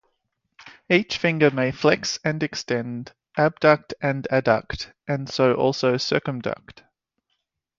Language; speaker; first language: English; native; English